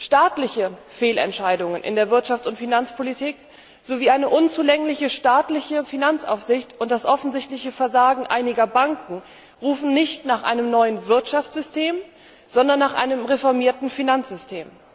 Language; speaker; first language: German; native; German